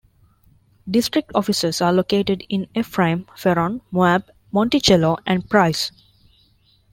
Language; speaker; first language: English; non-native, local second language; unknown